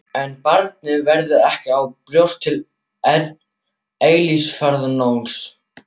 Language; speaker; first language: Icelandic; non-native, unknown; German